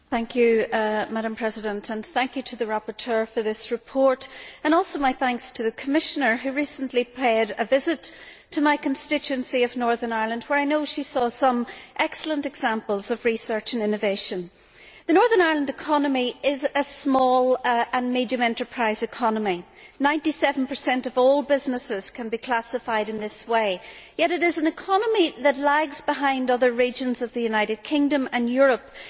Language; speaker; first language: English; native; English